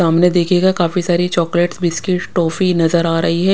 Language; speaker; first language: Hindi; non-native, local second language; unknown